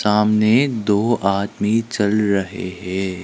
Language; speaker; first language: Hindi; non-native, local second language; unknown